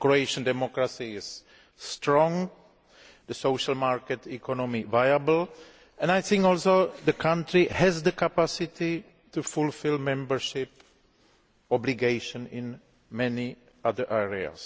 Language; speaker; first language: English; non-native, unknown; Greek